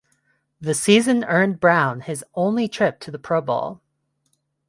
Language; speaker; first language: English; non-native, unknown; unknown